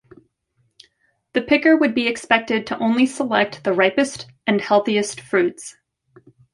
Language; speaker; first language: English; native; English